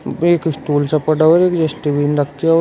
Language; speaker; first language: Hindi; native; Hindi